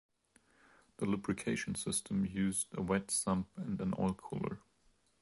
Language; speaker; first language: English; non-native, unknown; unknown